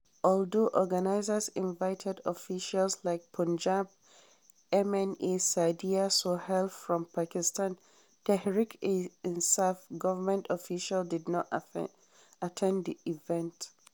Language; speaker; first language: English; non-native, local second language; Hausa